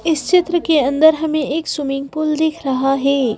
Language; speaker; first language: Hindi; native; Hindi